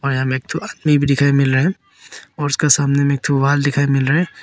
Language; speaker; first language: Hindi; early bilingual, other home language; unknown